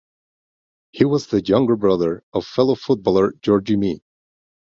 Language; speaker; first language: English; non-native, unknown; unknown